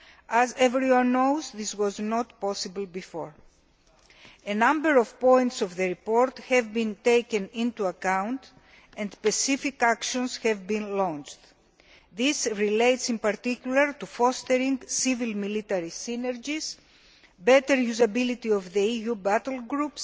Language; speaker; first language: English; non-native, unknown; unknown